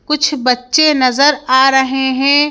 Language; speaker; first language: Hindi; native; Hindi